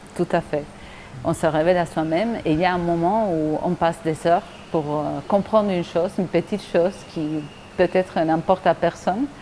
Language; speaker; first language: French; non-native, fluent; Spanish